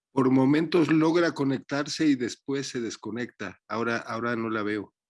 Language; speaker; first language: Spanish; native; Spanish